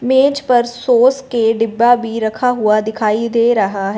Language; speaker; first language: Hindi; non-native, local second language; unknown